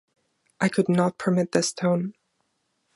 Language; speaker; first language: English; non-native, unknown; German